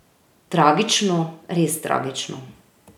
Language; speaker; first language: Slovenian; native; Slovenian